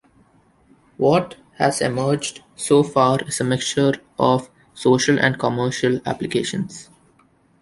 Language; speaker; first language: English; non-native, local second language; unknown